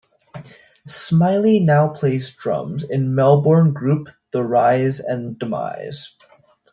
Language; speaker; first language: English; native; English